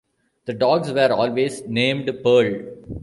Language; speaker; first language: English; non-native, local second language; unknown